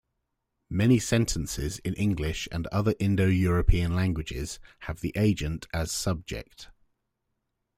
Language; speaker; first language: English; native; English